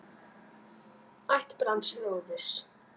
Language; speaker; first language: Icelandic; native; Icelandic